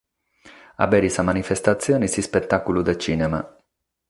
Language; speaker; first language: Sardinian; non-native, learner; Catalan